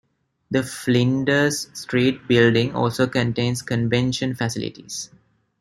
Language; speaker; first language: English; non-native, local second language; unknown